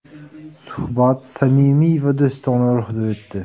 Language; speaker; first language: Uzbek; native; Uzbek